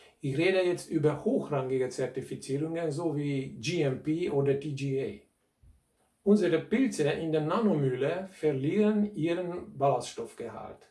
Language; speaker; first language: German; non-native, fluent; Hungarian